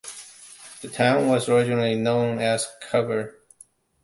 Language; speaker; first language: English; non-native, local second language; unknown